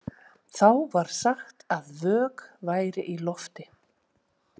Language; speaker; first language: Icelandic; native; Icelandic